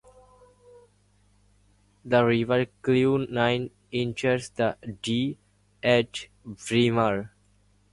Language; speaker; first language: English; native; English